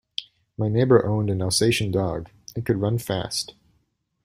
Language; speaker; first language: English; native; English